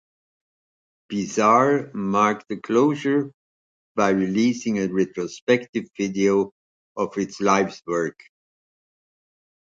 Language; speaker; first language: English; non-native, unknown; Dutch